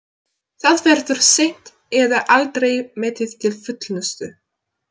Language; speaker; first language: Icelandic; non-native, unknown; Polish